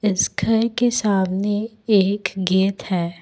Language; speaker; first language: Hindi; non-native, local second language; Assamese